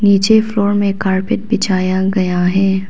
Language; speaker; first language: Hindi; non-native, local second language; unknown